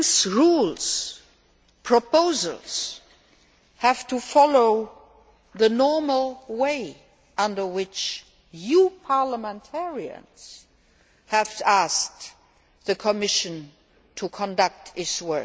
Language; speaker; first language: English; non-native, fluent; Luxembourgish